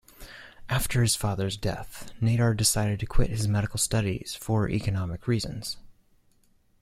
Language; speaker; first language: English; native; English